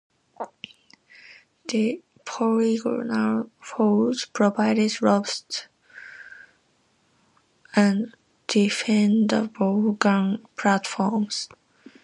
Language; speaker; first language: English; non-native, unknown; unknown